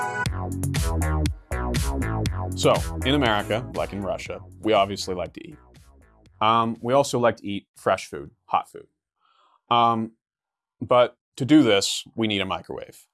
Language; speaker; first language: English; native; English